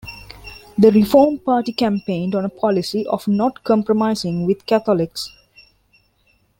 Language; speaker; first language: English; non-native, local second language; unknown